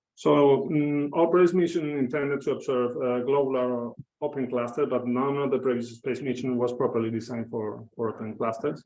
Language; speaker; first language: English; non-native, fluent; Spanish